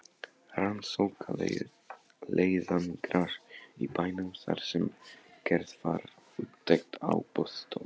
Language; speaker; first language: Icelandic; non-native, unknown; Polish